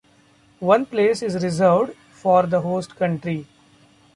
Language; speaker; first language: English; non-native, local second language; Marathi